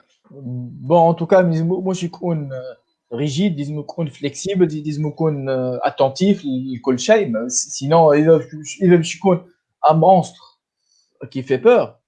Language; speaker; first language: French; non-native, local second language; Arabic